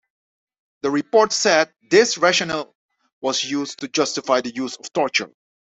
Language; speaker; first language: English; non-native, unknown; Dutch